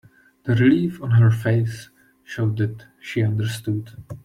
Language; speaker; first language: English; non-native, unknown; Czech